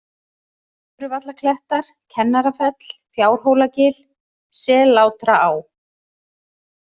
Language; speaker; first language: Icelandic; native; Icelandic